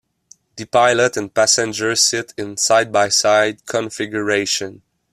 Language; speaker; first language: English; non-native, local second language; French